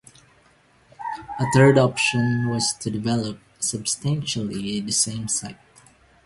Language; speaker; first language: English; non-native, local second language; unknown